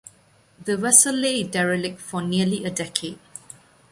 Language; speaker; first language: English; non-native, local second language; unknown